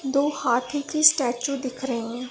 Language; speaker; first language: Hindi; non-native, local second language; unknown